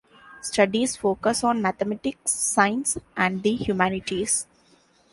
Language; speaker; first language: English; non-native, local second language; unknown